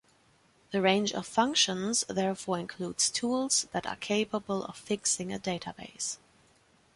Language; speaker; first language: English; non-native, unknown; German